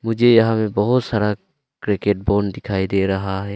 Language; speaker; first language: Hindi; early bilingual, other home language; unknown